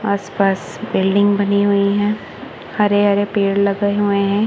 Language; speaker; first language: Hindi; non-native, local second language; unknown